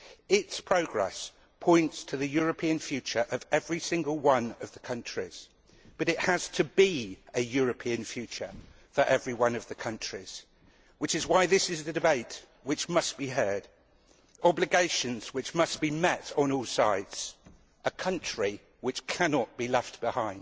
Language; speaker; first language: English; native; English